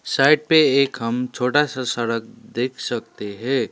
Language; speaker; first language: Hindi; non-native, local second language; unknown